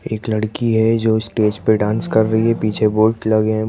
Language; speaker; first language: Hindi; native; Hindi